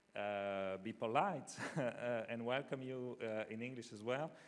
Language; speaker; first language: English; non-native, fluent; French